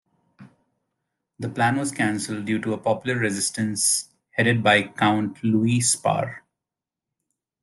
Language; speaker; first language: English; non-native, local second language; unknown